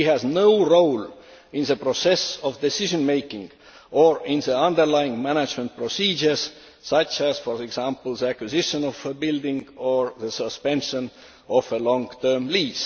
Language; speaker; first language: English; non-native, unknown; Estonian